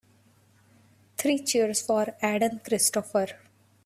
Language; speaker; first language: English; non-native, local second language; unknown